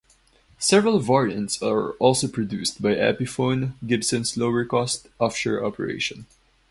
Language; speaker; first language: English; non-native, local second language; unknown